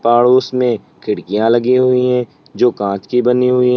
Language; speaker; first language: Hindi; native; Hindi